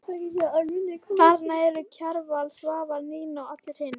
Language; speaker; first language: Icelandic; native; Icelandic